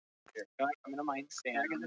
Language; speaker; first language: Icelandic; non-native, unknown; English